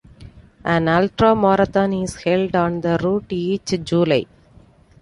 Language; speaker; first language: English; non-native, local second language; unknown